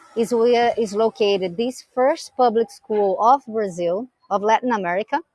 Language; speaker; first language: English; non-native, fluent; Portuguese